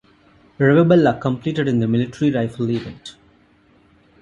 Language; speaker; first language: English; non-native, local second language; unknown